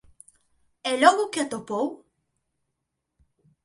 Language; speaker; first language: Galician; native; Galician